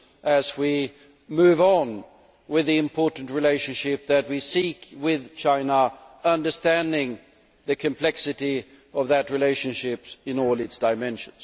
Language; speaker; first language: English; non-native, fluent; Swedish